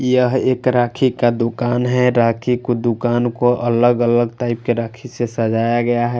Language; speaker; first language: Hindi; non-native, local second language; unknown